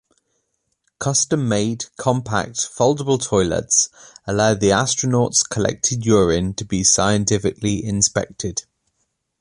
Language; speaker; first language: English; native; English